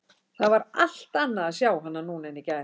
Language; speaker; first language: Icelandic; native; Icelandic